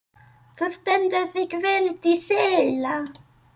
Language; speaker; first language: Icelandic; non-native, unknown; English